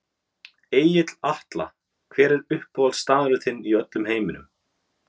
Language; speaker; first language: Icelandic; native; Icelandic